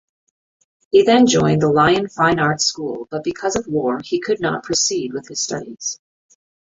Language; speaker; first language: English; native; English